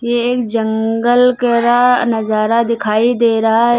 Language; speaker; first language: Hindi; native; Hindi